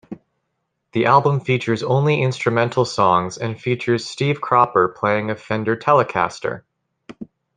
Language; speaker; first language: English; native; English